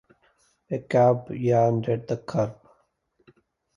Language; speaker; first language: English; non-native, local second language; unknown